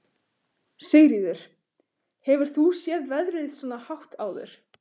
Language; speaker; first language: Icelandic; native; Icelandic